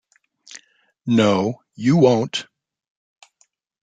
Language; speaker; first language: English; native; English